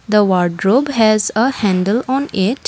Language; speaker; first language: English; non-native, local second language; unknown